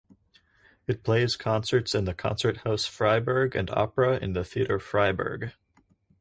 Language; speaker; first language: English; native; English